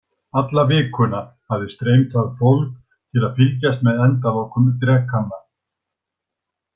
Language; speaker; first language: Icelandic; native; Icelandic